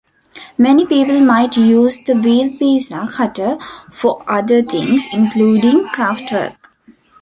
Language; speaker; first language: English; non-native, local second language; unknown